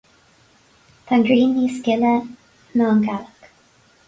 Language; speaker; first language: Irish; non-native, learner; English